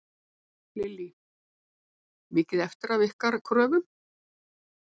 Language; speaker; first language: Icelandic; native; Icelandic